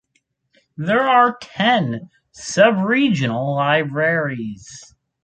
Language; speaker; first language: English; native; English